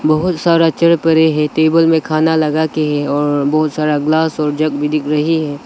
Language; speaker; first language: Hindi; non-native, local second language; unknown